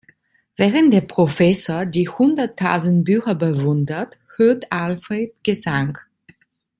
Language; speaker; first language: German; non-native, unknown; Italian